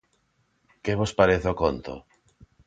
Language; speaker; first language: Galician; non-native, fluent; Spanish